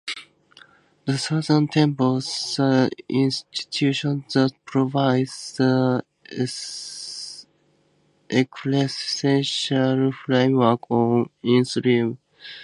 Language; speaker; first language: English; native; English